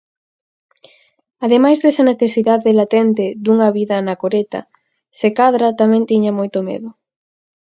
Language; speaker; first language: Galician; native; Galician